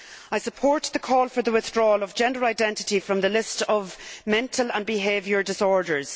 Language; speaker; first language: English; native; English